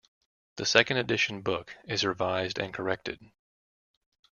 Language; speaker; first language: English; native; English